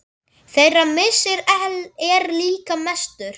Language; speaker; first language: Icelandic; native; Icelandic